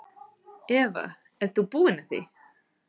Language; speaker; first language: Icelandic; non-native, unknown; English